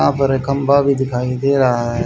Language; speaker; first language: Hindi; native; Hindi